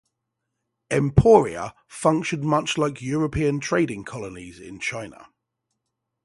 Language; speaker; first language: English; native; English